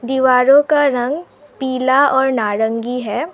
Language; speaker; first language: Hindi; non-native, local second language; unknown